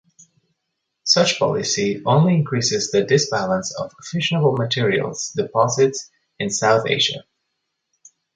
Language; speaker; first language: English; native; English